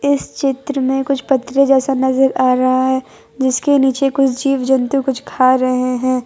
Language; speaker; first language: Hindi; non-native, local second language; Gujarati